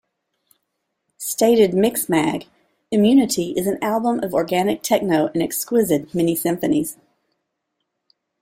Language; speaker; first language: English; native; English